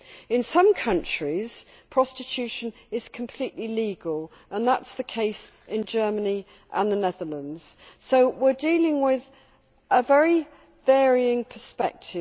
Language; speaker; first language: English; native; English